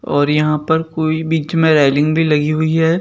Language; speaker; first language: Hindi; native; Hindi